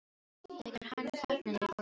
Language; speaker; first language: Icelandic; non-native, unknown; Filipino